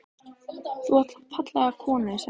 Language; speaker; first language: Icelandic; native; Icelandic